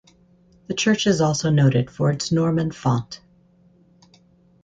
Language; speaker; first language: English; native; English